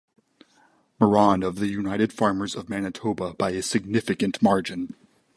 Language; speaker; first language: English; native; English